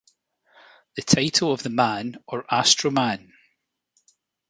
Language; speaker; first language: English; native; English